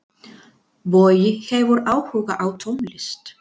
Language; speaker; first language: Icelandic; non-native, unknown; Spanish